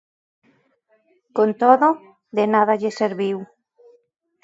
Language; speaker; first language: Galician; native; Galician